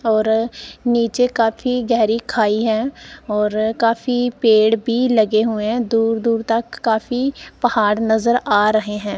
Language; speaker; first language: Hindi; non-native, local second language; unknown